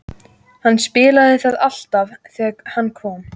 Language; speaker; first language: Icelandic; native; Icelandic